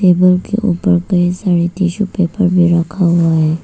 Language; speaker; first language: Hindi; non-native, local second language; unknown